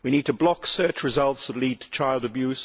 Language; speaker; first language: English; native; English